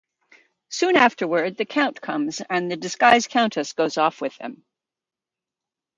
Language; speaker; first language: English; native; English